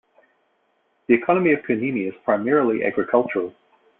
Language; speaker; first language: English; native; English